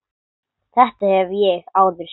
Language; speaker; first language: Icelandic; non-native, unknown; English